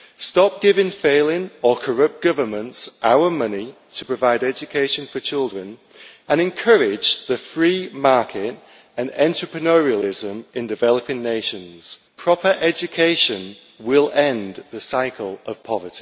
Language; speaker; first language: English; native; English